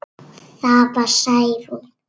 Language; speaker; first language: Icelandic; native; Icelandic